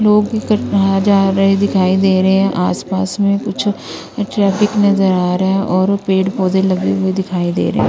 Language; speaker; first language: Hindi; non-native, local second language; Punjabi